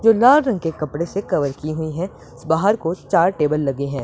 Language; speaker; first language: Hindi; non-native, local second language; Punjabi